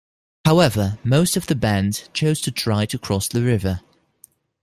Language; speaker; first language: English; non-native, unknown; Dutch